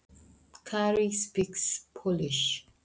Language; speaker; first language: Icelandic; non-native, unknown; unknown